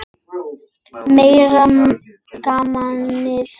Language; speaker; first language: Icelandic; native; Icelandic